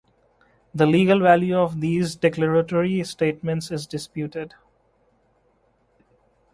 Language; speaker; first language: English; native; English